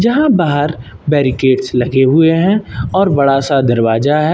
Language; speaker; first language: Hindi; native; Hindi